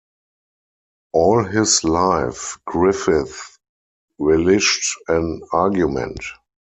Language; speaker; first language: English; non-native, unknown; German